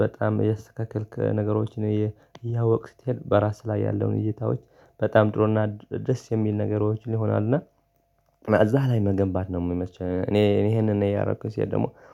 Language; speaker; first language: Amharic; non-native, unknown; Tigrinya